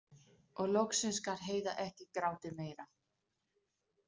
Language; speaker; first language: Icelandic; non-native, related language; Danish